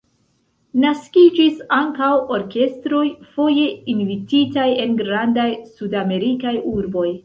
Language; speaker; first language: Esperanto; non-native, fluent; Central Kurdish